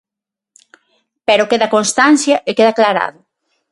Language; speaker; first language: Galician; non-native, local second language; Spanish